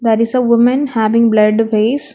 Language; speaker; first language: English; non-native, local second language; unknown